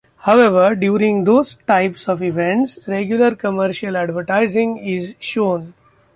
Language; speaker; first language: English; non-native, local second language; Marathi